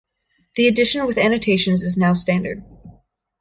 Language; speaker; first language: English; native; English